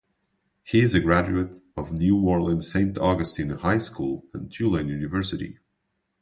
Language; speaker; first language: English; non-native, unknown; Portuguese